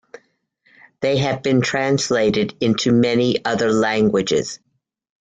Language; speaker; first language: English; native; English